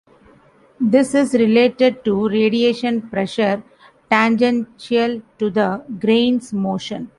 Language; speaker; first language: English; non-native, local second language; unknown